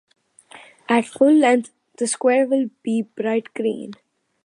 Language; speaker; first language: English; non-native, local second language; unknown